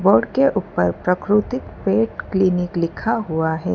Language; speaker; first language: Hindi; non-native, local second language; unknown